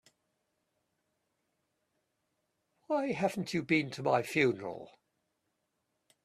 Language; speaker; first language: English; native; English